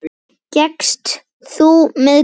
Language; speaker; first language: Icelandic; native; Icelandic